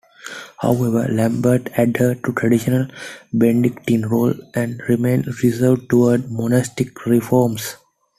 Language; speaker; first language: English; non-native, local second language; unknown